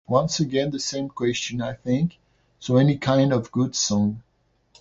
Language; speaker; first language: English; non-native, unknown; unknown